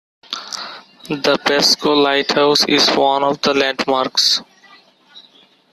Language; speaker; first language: English; non-native, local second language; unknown